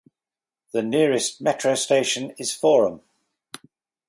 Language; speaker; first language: English; native; English